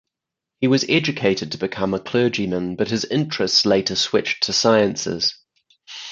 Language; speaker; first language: English; native; English